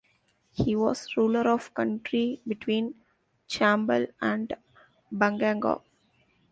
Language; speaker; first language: English; non-native, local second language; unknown